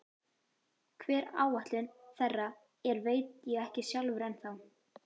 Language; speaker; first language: Icelandic; native; Icelandic